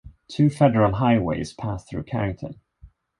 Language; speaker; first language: English; non-native, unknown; Swedish